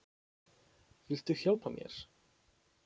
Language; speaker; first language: Icelandic; non-native, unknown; Polish